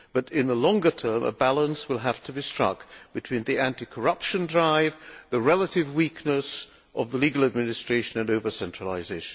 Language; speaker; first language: English; non-native, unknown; Hungarian